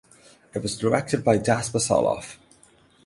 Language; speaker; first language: English; non-native, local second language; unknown